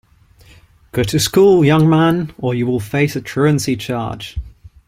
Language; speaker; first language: English; non-native, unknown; Ligurian